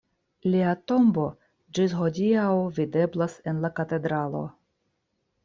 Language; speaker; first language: Esperanto; non-native, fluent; Russian